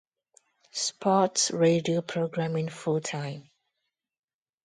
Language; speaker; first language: English; non-native, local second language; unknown